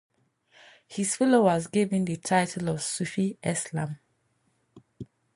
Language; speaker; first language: English; non-native, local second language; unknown